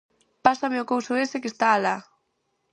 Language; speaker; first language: Galician; native; Galician